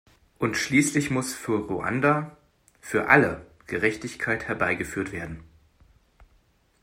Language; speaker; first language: German; native; German